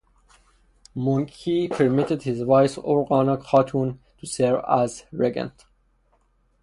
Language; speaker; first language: English; non-native, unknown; Persian